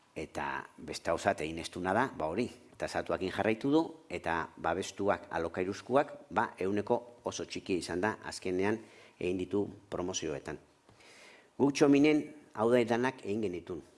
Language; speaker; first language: Basque; native; Basque